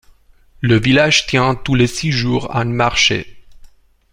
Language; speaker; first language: French; non-native, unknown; Romanian